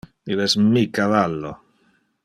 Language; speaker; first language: Interlingua; non-native, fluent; Dutch